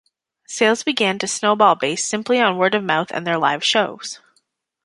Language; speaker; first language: English; native; English